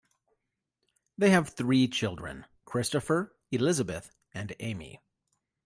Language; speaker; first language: English; native; English